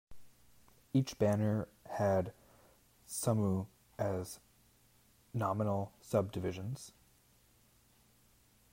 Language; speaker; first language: English; native; English